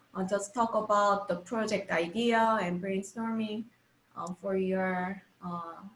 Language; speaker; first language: English; non-native, fluent; Korean